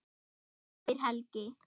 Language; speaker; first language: Icelandic; non-native, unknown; German